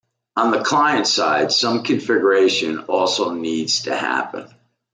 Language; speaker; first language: English; native; English